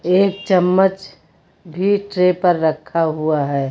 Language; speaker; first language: Hindi; native; Hindi